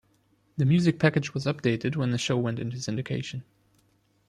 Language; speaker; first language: English; non-native, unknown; German